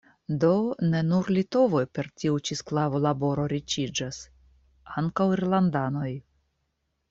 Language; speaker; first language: Esperanto; non-native, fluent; Russian